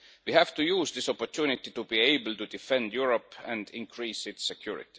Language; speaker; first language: English; non-native, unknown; Estonian